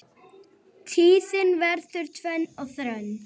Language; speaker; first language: Icelandic; native; Icelandic